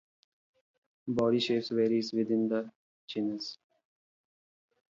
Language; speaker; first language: English; non-native, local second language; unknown